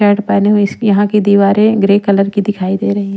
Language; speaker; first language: Hindi; non-native, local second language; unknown